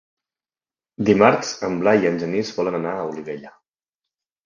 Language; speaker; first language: Catalan; native; Catalan